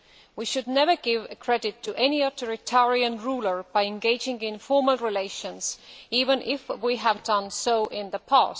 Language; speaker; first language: English; non-native, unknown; Estonian